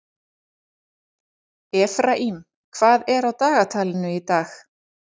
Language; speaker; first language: Icelandic; native; Icelandic